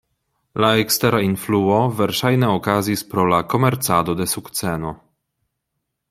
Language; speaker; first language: Esperanto; non-native, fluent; Polish